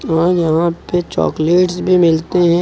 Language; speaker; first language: Hindi; native; Hindi